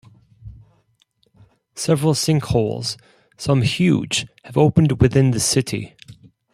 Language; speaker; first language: English; non-native, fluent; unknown